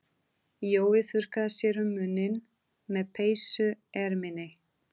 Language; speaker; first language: Icelandic; non-native, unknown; Portuguese